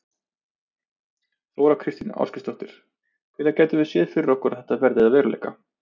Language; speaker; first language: Icelandic; native; Icelandic